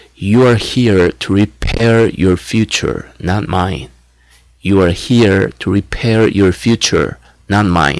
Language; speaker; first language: English; non-native, fluent; Korean